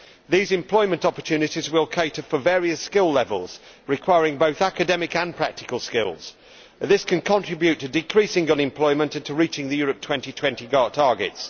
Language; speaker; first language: English; native; English